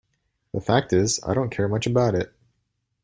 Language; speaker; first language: English; native; English